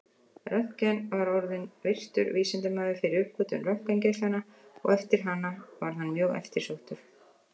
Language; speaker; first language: Icelandic; native; Icelandic